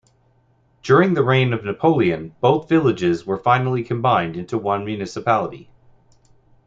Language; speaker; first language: English; native; English